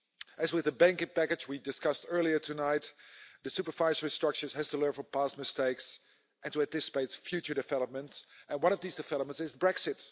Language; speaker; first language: English; non-native, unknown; Dutch